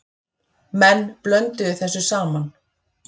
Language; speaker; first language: Icelandic; native; Icelandic